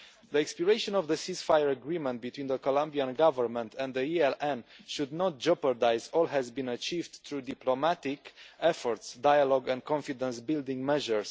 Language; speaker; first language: English; non-native, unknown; Romanian